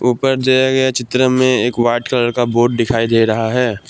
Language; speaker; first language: Hindi; non-native, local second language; Assamese